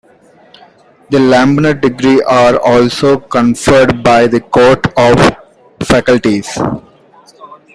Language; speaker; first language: English; non-native, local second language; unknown